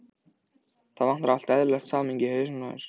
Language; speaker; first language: Icelandic; native; Icelandic